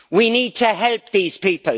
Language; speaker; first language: English; native; English